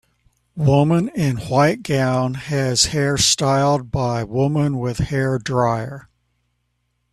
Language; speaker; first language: English; native; English